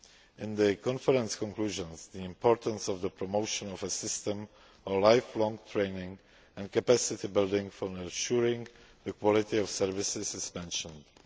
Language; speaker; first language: English; non-native, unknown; Czech